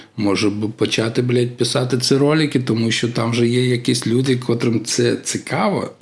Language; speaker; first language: Ukrainian; non-native, local second language; Russian